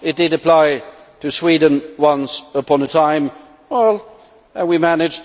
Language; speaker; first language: English; non-native, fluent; Swedish